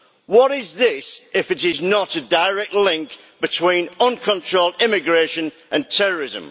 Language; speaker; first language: English; native; English